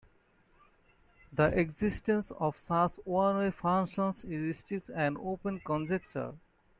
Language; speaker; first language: English; non-native, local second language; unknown